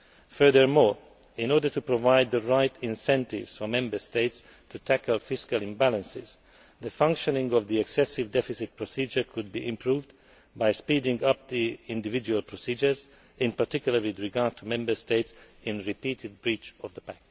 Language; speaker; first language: English; non-native, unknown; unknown